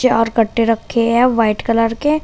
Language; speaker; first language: Hindi; native; Hindi